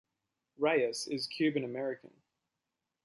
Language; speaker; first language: English; native; English